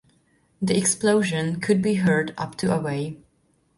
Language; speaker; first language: English; non-native, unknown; Hungarian